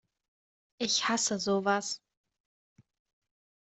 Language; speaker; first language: German; native; German